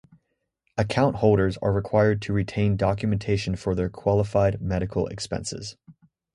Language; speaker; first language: English; native; English